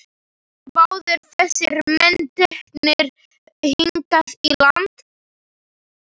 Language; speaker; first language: Icelandic; non-native, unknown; Slovak